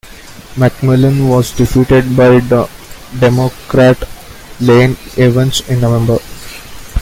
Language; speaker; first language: English; non-native, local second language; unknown